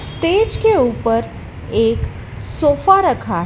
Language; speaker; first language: Hindi; native; Hindi